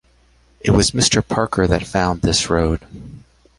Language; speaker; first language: English; native; English